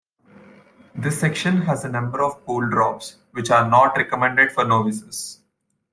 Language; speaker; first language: English; non-native, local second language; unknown